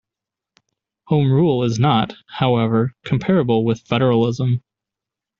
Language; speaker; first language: English; native; English